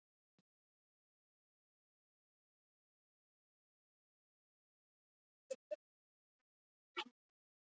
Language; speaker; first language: Icelandic; non-native, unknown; English